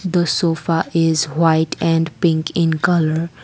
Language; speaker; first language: English; non-native, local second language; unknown